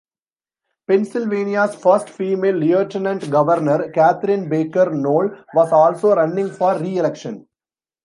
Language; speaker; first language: English; non-native, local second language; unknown